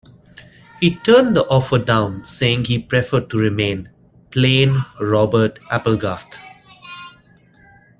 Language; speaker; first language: English; non-native, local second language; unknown